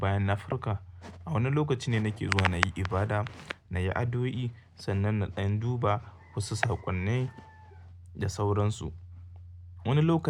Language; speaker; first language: Hausa; native; Hausa